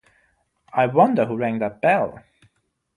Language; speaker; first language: English; non-native, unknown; German